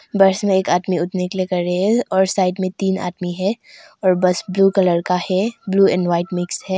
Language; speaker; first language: Hindi; non-native, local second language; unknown